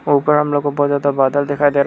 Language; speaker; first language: Hindi; non-native, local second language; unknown